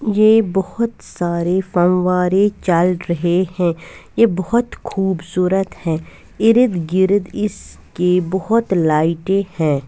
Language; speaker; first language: Hindi; non-native, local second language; Punjabi